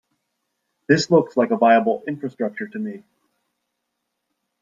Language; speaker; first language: English; native; English